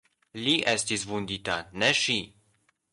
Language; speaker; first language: Esperanto; non-native, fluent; Polish